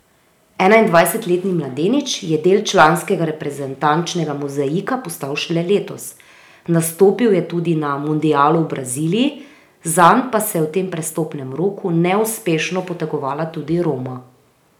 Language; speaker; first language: Slovenian; native; Slovenian